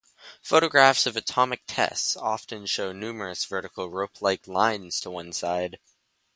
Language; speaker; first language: English; native; English